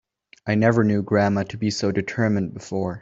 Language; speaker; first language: English; native; English